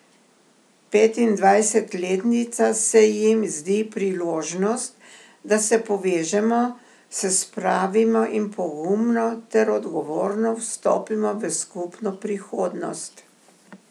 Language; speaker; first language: Slovenian; native; Slovenian